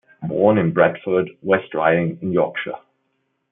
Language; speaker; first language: English; non-native, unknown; German